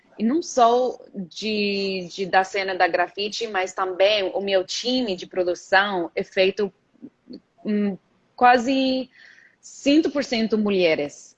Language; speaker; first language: Portuguese; non-native, fluent; English